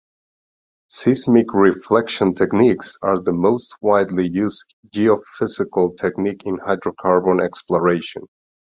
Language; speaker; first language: English; non-native, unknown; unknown